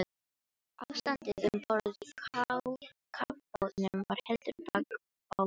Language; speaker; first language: Icelandic; non-native, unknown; Filipino